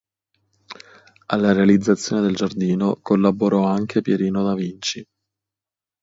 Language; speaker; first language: Italian; native; Italian